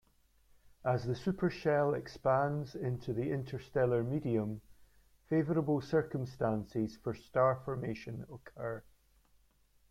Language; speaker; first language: English; native; English